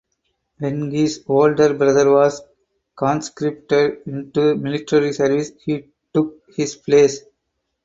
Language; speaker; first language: English; non-native, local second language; Tamil